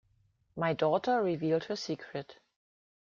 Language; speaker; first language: English; non-native, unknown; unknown